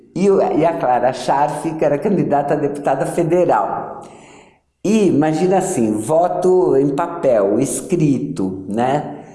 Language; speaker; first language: Portuguese; early bilingual, other home language; Yiddish